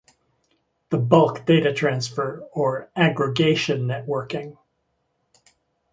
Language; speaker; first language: English; native; English